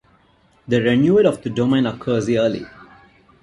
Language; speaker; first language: English; non-native, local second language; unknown